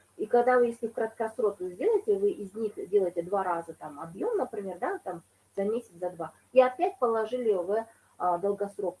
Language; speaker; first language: Russian; non-native, local second language; Kazakh